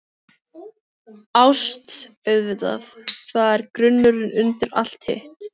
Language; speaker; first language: Icelandic; non-native, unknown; Filipino